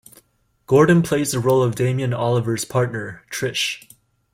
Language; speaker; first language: English; native; English